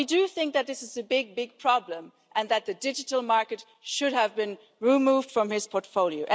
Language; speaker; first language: English; non-native, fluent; German